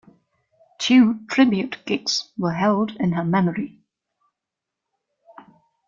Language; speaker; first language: English; non-native, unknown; German